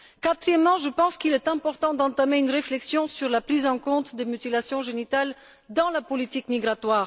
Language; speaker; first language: French; non-native, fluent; Bulgarian